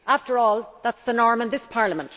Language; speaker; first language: English; native; English